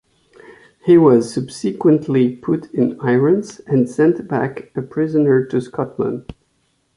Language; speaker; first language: English; non-native, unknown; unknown